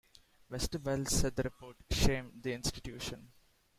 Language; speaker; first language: English; non-native, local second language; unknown